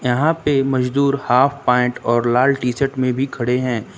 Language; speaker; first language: Hindi; native; Hindi